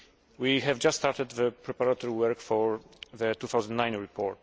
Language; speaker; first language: English; non-native, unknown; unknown